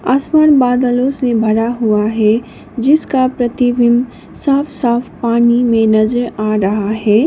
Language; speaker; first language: Hindi; non-native, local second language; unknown